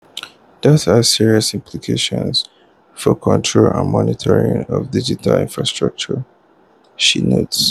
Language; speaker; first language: English; non-native, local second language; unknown